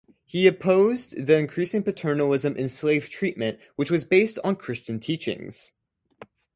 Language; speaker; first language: English; native; English